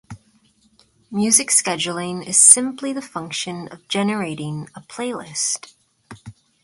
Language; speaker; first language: English; native; English